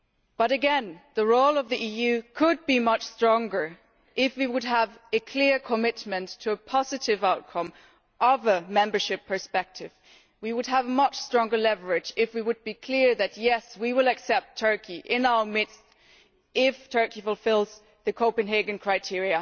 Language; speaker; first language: English; non-native, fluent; German